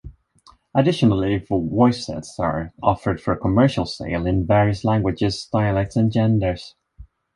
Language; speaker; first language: English; non-native, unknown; Swedish